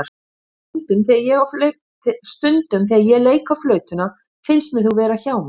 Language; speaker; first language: Icelandic; native; Icelandic